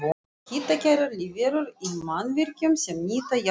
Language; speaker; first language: Icelandic; non-native, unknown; Russian